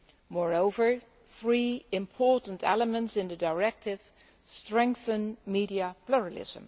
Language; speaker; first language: English; non-native, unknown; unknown